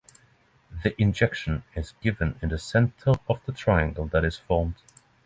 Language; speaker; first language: English; non-native, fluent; Norwegian